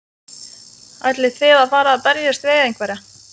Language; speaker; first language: Icelandic; non-native, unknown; Lithuanian